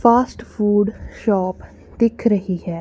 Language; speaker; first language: Hindi; non-native, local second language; Punjabi